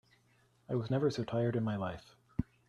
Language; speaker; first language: English; native; English